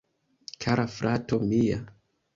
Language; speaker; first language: Esperanto; non-native, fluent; Kinyarwanda